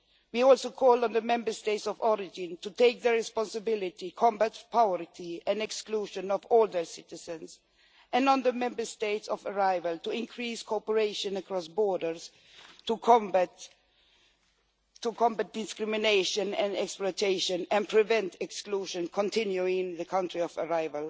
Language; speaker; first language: English; non-native, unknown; Swedish